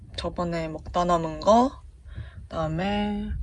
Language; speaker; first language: Korean; native; Korean